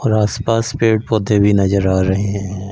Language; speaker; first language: Hindi; non-native, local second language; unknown